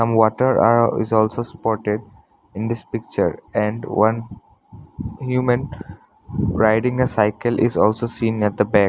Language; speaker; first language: English; non-native, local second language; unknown